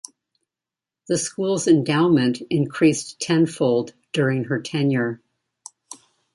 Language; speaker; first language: English; native; English